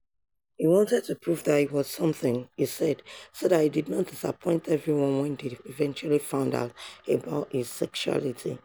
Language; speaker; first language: English; non-native, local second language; Yoruba